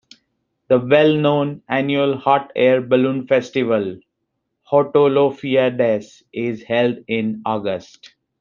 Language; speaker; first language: English; non-native, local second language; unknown